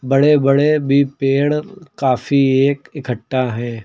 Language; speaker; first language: Hindi; native; Hindi